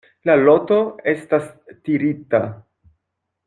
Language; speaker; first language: Esperanto; non-native, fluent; French